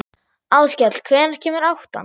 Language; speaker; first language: Icelandic; non-native, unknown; German